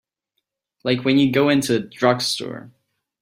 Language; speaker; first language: English; native; English